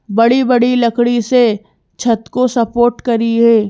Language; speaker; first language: Hindi; native; Hindi